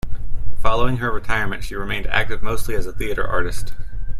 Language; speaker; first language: English; native; English